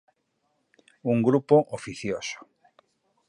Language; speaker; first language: Galician; native; Galician